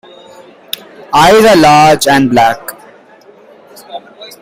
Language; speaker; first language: English; non-native, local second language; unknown